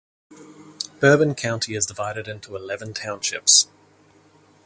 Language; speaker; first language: English; native; English